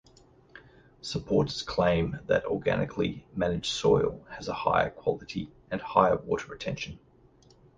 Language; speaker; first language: English; native; English